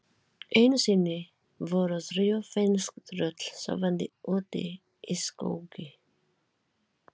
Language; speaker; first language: Icelandic; non-native, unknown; Filipino